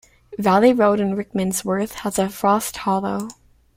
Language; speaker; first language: English; native; English